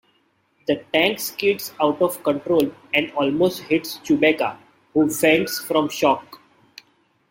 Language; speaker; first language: English; non-native, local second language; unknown